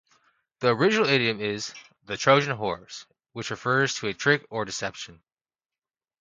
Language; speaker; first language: English; native; English